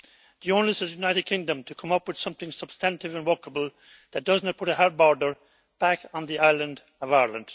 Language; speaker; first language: English; native; English